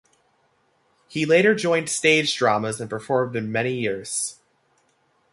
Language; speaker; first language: English; native; English